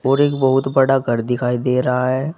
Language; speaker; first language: Hindi; native; Hindi